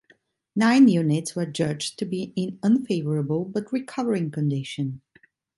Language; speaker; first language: English; non-native, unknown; Italian